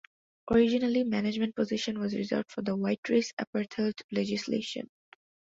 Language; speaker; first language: English; non-native, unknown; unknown